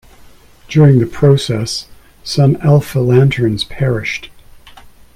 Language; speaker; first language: English; native; English